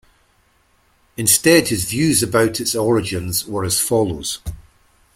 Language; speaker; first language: English; native; English